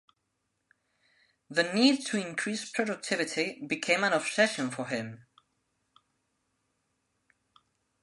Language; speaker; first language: English; non-native, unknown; Spanish